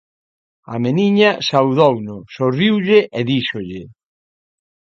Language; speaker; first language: Galician; native; Galician